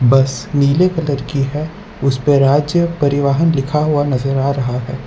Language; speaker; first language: Hindi; non-native, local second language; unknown